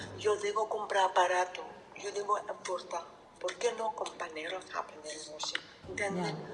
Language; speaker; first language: Spanish; non-native, learner; Lithuanian